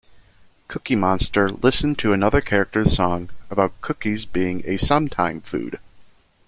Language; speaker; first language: English; native; English